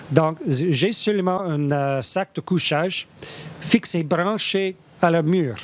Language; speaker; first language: French; non-native, fluent; English